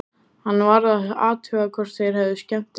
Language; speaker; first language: Icelandic; native; Icelandic